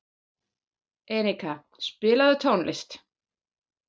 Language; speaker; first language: Icelandic; non-native, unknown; German